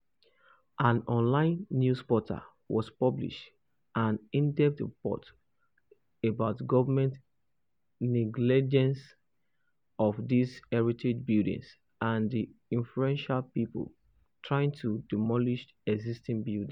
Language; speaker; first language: English; non-native, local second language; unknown